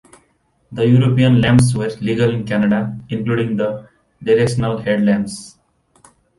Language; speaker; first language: English; non-native, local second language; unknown